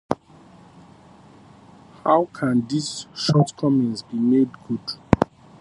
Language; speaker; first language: English; native; English